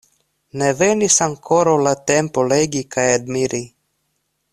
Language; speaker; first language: Esperanto; non-native, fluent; Russian